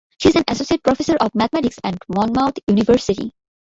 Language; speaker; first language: English; non-native, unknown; Bangla